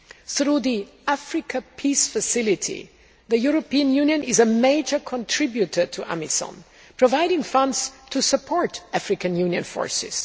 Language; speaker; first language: English; non-native, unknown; German